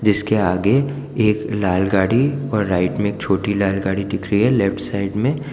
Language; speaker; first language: Hindi; non-native, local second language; Gujarati